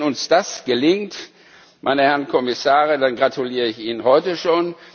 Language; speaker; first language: German; non-native, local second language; Luxembourgish